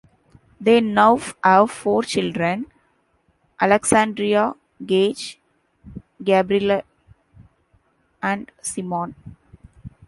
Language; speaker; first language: English; non-native, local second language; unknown